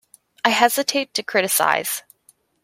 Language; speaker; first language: English; native; English